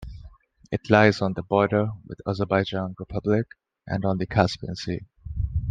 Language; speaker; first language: English; non-native, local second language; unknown